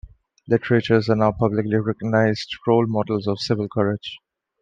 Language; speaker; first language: English; non-native, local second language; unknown